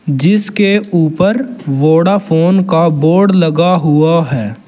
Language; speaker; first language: Hindi; native; Hindi